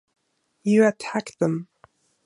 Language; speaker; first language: English; non-native, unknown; German